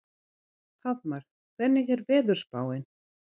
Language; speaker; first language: Icelandic; non-native, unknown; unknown